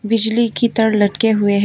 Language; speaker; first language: Hindi; non-native, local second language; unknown